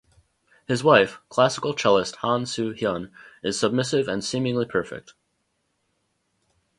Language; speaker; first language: English; native; English